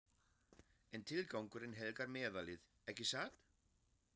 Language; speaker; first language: Icelandic; non-native, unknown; German